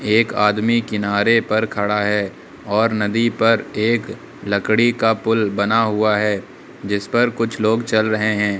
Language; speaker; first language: Hindi; native; Hindi